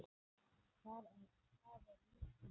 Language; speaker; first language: Icelandic; non-native, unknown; English